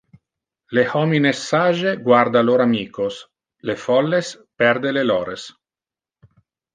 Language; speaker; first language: Interlingua; non-native, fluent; Italian